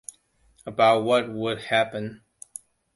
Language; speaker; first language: English; non-native, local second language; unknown